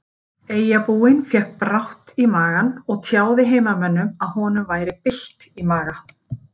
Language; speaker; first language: Icelandic; native; Icelandic